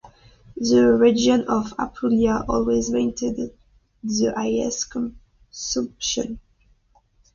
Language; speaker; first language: English; non-native, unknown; French